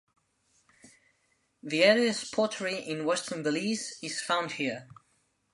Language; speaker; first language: English; non-native, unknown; Spanish